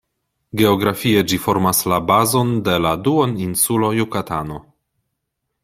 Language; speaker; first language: Esperanto; non-native, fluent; Polish